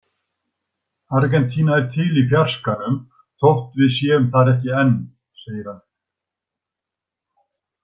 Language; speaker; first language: Icelandic; native; Icelandic